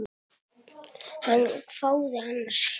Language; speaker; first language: Icelandic; non-native, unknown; Italian